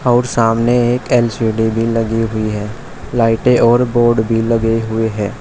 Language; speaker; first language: Hindi; native; Hindi